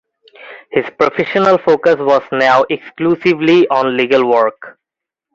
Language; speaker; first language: English; non-native, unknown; Bangla